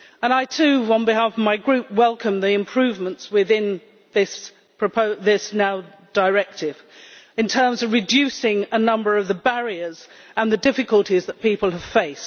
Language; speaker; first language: English; native; English